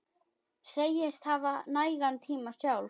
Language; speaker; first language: Icelandic; native; Icelandic